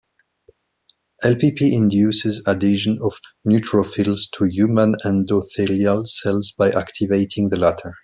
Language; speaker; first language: English; non-native, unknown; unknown